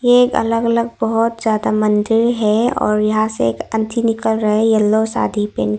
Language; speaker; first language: Hindi; non-native, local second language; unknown